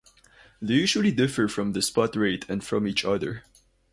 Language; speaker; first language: English; non-native, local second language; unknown